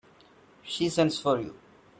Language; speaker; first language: English; non-native, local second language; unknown